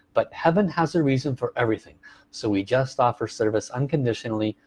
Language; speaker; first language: English; native; English